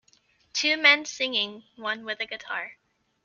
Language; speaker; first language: English; native; English